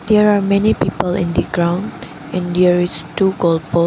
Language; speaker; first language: English; non-native, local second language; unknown